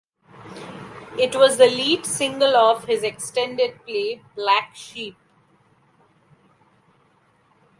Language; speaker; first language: English; non-native, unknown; Bangla